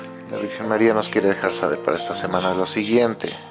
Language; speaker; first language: Spanish; native; Spanish